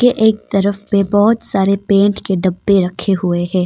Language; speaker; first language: Hindi; non-native, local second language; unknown